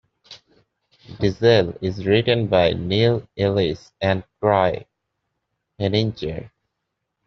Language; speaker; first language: English; native; English